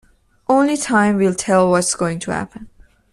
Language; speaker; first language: English; non-native, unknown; Persian